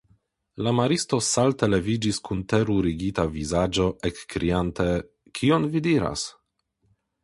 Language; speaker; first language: Esperanto; non-native, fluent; Polish